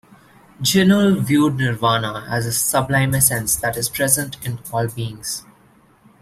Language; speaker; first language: English; non-native, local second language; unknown